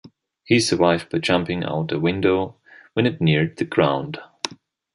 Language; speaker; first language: English; non-native, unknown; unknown